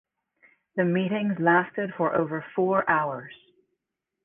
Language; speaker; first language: English; native; English